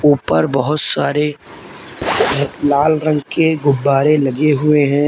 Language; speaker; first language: Hindi; native; Hindi